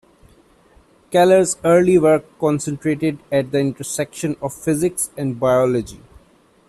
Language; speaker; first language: English; non-native, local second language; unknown